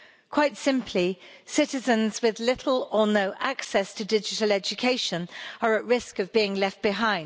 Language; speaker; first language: English; native; English